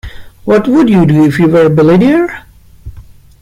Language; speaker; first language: English; non-native, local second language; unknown